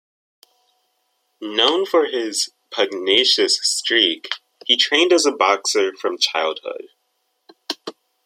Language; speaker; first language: English; native; English